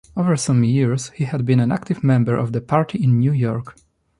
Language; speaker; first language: English; non-native, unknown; Polish